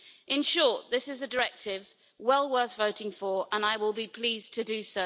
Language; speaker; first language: English; native; English